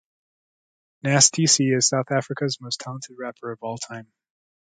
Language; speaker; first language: English; native; English